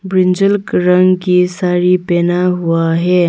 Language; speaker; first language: Hindi; early bilingual, other home language; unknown